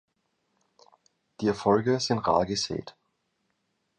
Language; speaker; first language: German; native; German